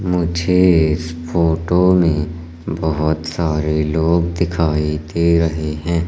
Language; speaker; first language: Hindi; native; Hindi